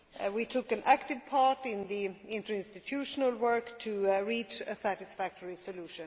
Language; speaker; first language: English; non-native, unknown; Swedish